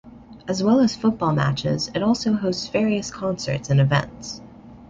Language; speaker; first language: English; native; English